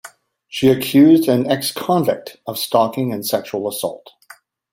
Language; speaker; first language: English; native; English